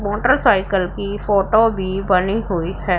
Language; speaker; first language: Hindi; non-native, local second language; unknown